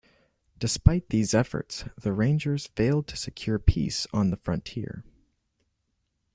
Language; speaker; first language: English; native; English